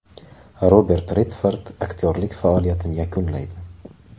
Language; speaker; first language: Uzbek; native; Uzbek